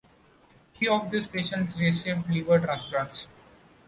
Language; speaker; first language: English; non-native, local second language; Marathi